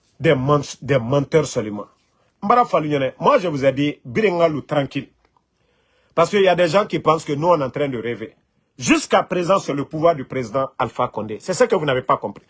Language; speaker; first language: French; non-native, local second language; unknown